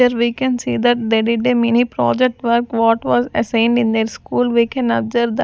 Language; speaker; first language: English; non-native, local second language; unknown